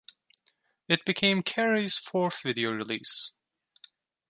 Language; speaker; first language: English; non-native, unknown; Turkish